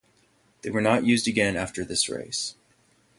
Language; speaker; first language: English; native; English